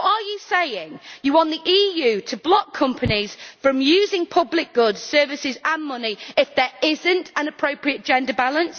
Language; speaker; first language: English; native; English